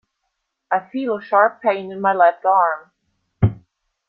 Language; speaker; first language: English; non-native, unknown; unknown